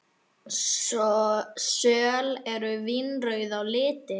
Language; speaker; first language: Icelandic; native; Icelandic